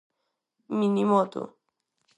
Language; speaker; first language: Galician; non-native, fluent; Spanish